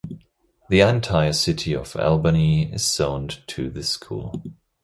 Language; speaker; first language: English; non-native, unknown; German